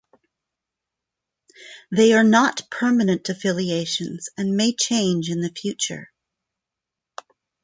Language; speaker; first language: English; non-native, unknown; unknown